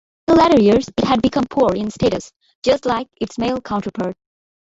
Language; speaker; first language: English; non-native, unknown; Bangla